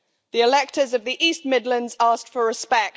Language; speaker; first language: English; native; English